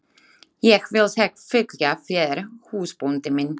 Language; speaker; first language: Icelandic; non-native, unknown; Slovak